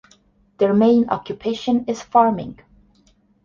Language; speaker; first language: English; non-native, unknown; Estonian